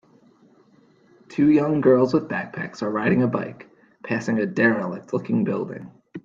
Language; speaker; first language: English; native; English